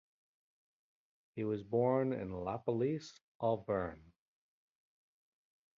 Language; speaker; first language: English; native; English